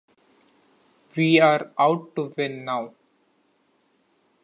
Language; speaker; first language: English; non-native, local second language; Marathi